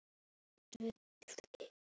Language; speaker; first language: Icelandic; native; Icelandic